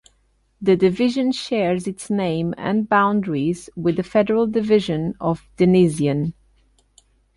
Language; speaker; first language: English; non-native, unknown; Portuguese